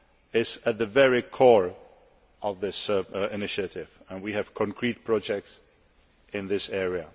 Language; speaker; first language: English; non-native, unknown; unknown